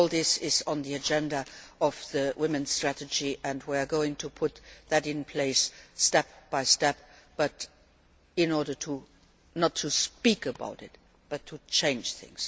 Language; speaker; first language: English; non-native, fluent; Luxembourgish